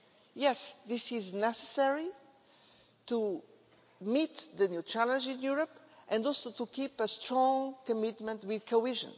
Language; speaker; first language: English; non-native, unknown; Portuguese